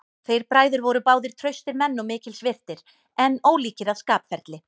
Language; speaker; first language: Icelandic; native; Icelandic